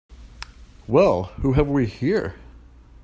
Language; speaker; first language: English; native; English